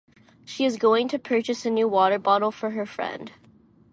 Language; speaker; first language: English; non-native, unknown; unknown